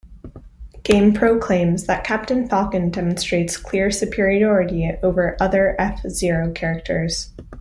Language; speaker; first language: English; native; English